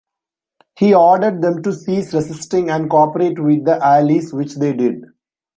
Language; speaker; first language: English; non-native, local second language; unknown